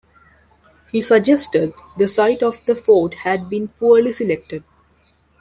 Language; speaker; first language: English; non-native, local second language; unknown